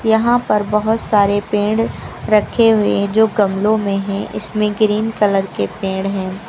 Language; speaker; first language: Hindi; native; Hindi